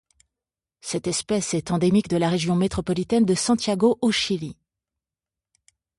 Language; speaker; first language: French; native; French